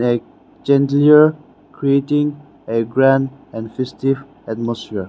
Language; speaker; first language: English; non-native, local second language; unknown